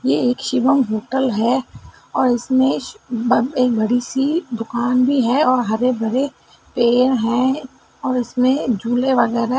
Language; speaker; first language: Hindi; native; Hindi